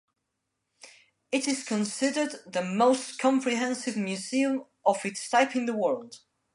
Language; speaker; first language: English; non-native, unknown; Spanish